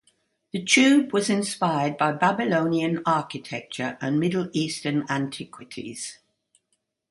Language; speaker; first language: English; native; English